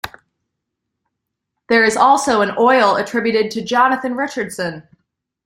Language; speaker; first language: English; native; English